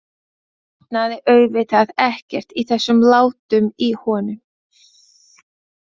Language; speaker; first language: Icelandic; non-native, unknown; Latvian